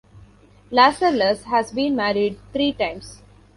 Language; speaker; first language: English; non-native, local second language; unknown